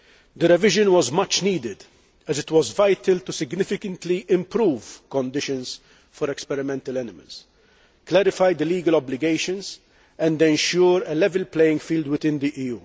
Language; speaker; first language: English; non-native, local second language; Maltese